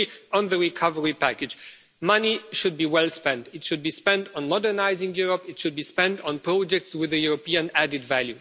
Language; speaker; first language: English; non-native, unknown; Romanian